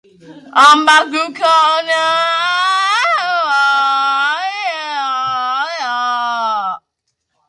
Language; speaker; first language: English; non-native, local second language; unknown